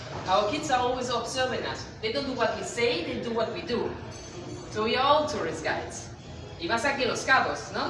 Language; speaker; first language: English; non-native, fluent; Spanish